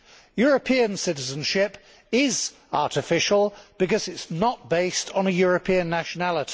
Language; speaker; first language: English; native; English